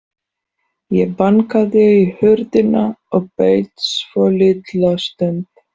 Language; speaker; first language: Icelandic; non-native, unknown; Polish